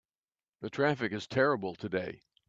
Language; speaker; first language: English; native; English